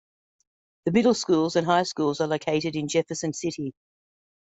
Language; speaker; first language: English; native; English